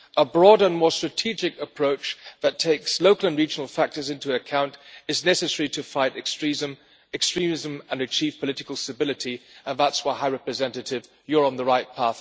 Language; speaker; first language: English; non-native, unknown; German